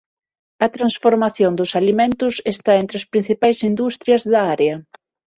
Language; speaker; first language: Galician; non-native, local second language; Spanish